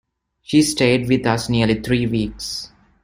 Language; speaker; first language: English; non-native, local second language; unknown